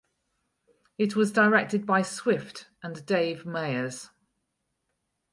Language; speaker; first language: English; native; English